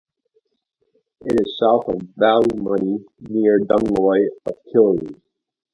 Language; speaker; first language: English; native; English